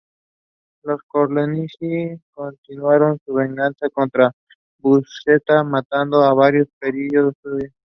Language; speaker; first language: English; non-native, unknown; Spanish